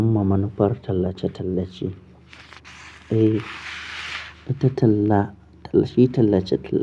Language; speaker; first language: Hausa; non-native, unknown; Akan